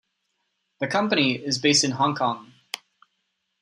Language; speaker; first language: English; non-native, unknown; Czech